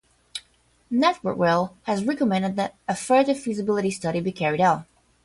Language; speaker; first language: English; non-native, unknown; Portuguese